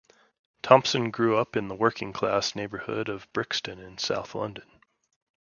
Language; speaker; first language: English; native; English